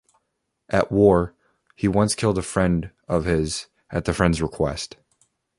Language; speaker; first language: English; native; English